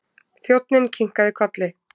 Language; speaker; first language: Icelandic; native; Icelandic